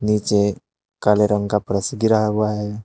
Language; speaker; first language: Hindi; native; Hindi